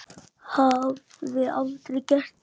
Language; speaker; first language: Icelandic; native; Icelandic